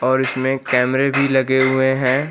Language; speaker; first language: Hindi; native; Hindi